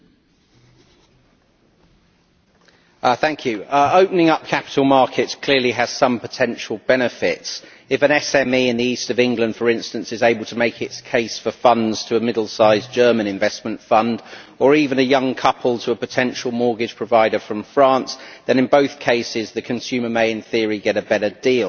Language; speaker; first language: English; native; English